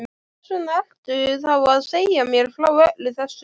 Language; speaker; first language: Icelandic; native; Icelandic